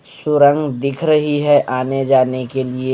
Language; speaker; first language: Hindi; non-native, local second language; Punjabi